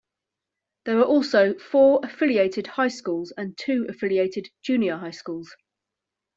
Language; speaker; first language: English; native; English